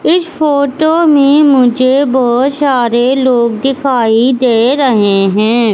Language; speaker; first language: Hindi; native; Hindi